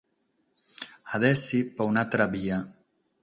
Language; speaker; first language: Sardinian; non-native, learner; Catalan